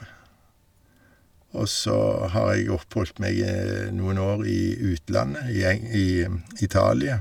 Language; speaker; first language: Norwegian; native; Norwegian